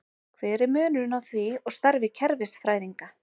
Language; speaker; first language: Icelandic; native; Icelandic